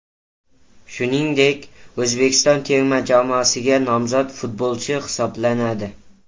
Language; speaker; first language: Uzbek; native; Uzbek